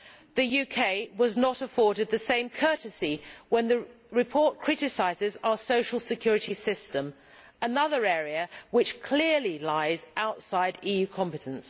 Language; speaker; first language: English; native; English